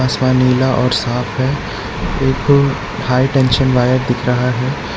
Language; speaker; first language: Hindi; non-native, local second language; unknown